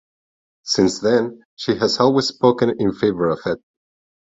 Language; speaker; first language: English; non-native, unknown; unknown